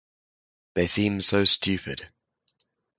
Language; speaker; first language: English; native; English